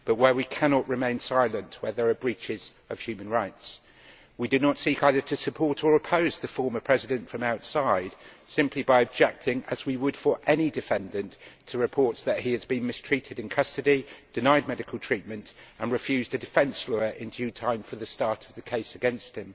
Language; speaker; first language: English; native; English